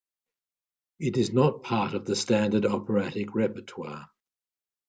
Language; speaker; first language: English; native; English